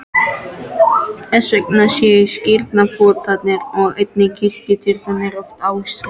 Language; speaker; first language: Icelandic; non-native, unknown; French